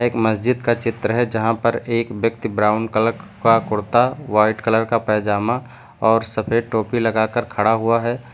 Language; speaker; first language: Hindi; native; Hindi